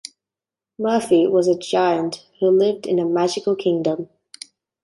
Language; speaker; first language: English; native; English